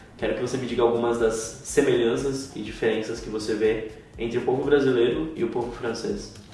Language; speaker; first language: Portuguese; native; Portuguese